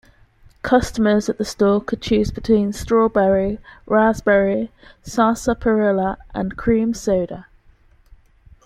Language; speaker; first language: English; native; English